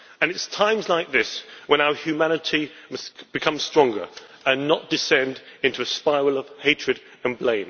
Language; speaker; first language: English; native; English